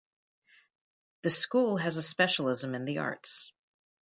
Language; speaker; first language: English; native; English